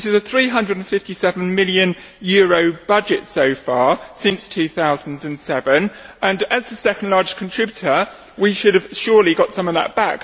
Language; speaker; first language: English; native; English